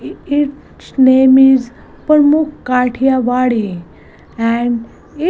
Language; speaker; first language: English; non-native, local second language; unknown